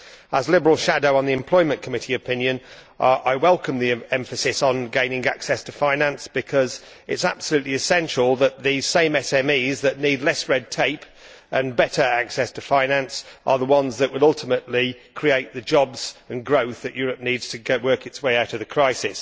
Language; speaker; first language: English; native; English